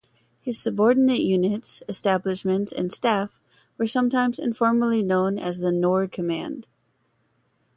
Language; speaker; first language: English; native; English